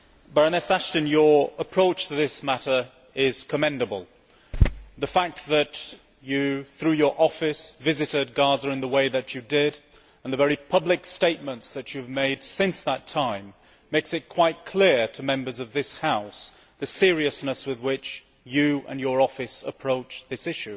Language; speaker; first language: English; native; English